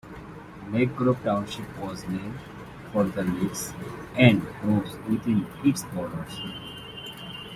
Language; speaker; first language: English; native; English